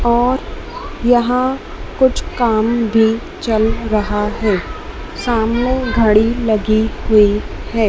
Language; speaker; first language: Hindi; native; Hindi